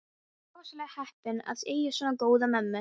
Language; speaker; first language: Icelandic; non-native, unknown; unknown